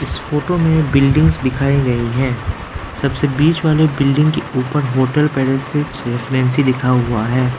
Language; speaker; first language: Hindi; non-native, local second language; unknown